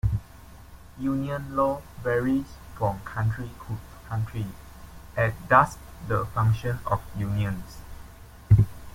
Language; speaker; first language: English; non-native, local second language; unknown